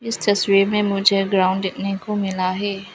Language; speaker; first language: Hindi; non-native, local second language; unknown